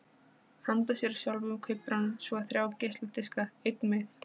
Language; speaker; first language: Icelandic; non-native, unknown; Polish